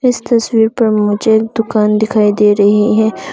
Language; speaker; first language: Hindi; non-native, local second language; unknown